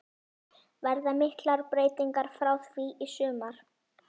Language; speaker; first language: Icelandic; native; Icelandic